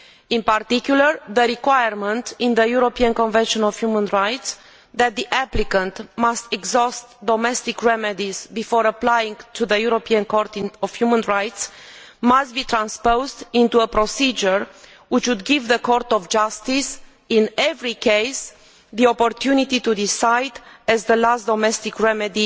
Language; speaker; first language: English; non-native, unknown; Romanian